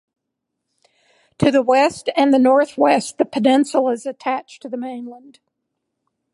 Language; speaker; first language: English; native; English